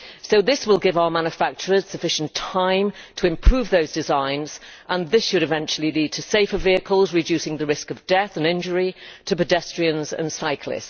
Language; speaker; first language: English; native; English